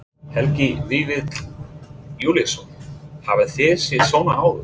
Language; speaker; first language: Icelandic; non-native, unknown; English